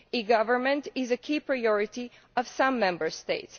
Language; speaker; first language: English; non-native, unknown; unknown